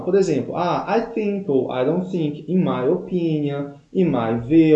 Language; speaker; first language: English; non-native, fluent; Portuguese